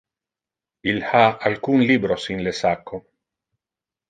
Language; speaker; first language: Interlingua; non-native, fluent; Italian